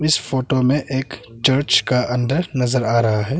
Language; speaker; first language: Hindi; non-native, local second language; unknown